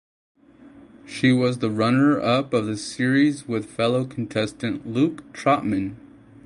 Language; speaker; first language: English; native; English